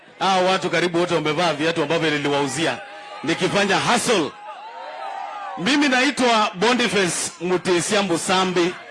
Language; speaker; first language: Swahili; non-native, local second language; Kamba